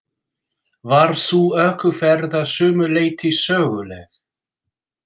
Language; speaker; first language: Icelandic; non-native, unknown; English